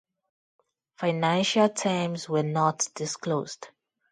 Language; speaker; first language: English; non-native, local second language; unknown